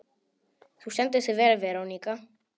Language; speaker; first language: Icelandic; non-native, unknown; Polish